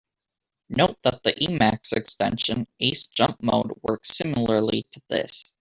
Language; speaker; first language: English; native; English